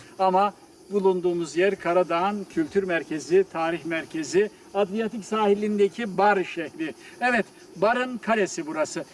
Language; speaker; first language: Turkish; native; Turkish